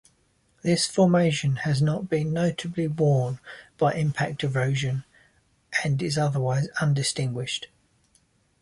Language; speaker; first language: English; native; English